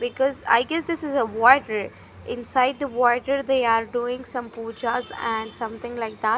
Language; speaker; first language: English; non-native, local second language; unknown